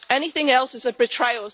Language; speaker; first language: English; native; English